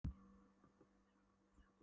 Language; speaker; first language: Icelandic; non-native, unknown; Polish